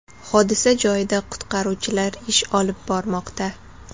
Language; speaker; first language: Uzbek; native; Uzbek